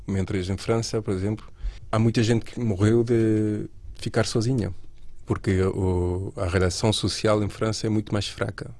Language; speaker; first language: Portuguese; non-native, related language; Spanish